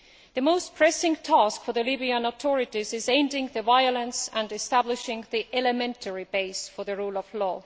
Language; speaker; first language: English; non-native, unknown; Estonian